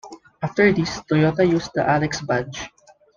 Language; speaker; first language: English; non-native, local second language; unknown